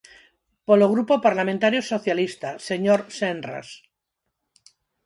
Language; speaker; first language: Galician; non-native, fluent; Spanish